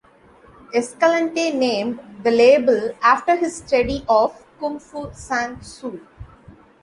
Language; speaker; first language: English; non-native, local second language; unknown